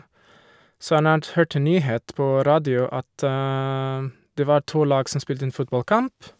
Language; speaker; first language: Norwegian; non-native, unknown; Portuguese